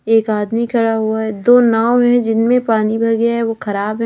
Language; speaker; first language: Hindi; native; Hindi